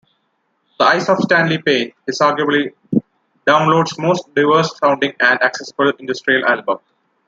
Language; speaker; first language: English; non-native, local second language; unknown